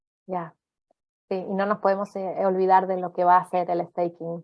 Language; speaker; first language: Spanish; native; Spanish